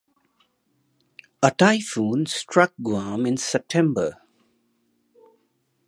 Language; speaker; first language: English; non-native, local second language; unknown